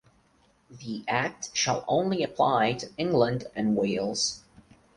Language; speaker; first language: English; non-native, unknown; Portuguese